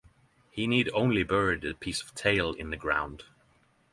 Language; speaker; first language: English; non-native, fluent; Norwegian